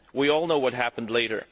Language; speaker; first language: English; non-native, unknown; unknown